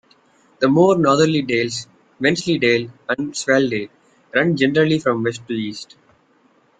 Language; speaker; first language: English; non-native, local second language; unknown